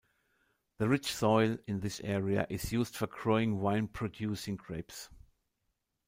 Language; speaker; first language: English; non-native, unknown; German